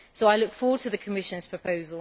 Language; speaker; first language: English; native; English